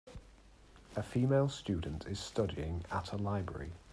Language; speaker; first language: English; native; English